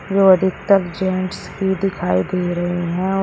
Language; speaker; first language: Hindi; native; Hindi